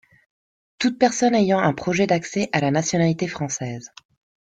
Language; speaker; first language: French; non-native, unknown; Spanish